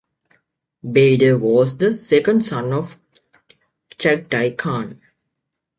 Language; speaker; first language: English; native; English